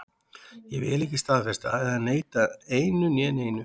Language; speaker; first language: Icelandic; native; Icelandic